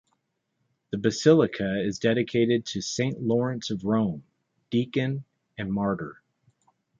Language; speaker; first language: English; native; English